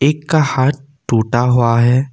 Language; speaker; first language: Hindi; non-native, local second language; Assamese